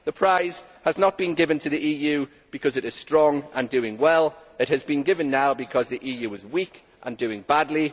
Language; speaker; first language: English; native; English